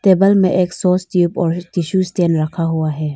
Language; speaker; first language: Hindi; non-native, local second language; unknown